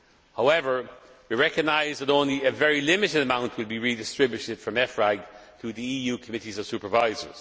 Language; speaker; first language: English; non-native, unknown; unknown